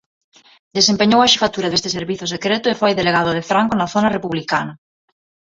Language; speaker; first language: Galician; non-native, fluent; Spanish